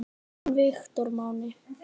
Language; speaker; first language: Icelandic; native; Icelandic